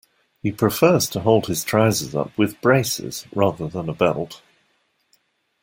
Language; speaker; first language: English; native; English